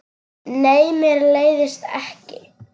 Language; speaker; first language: Icelandic; non-native, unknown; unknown